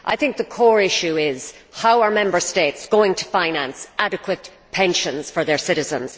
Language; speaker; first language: English; native; English